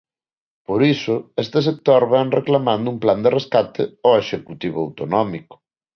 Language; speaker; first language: Galician; non-native, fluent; Spanish